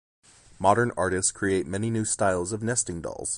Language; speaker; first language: English; native; English